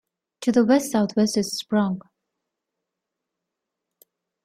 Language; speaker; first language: English; non-native, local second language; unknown